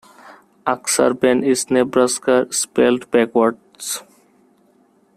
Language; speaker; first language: English; non-native, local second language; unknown